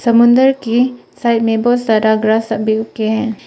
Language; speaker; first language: Hindi; non-native, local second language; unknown